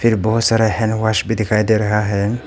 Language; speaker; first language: Hindi; non-native, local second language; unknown